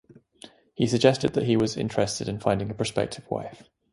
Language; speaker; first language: English; native; English